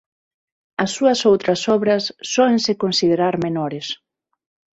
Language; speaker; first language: Galician; non-native, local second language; Spanish